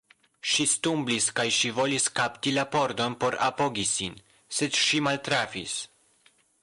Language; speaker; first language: Esperanto; non-native, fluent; Polish